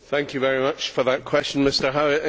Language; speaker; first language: English; native; English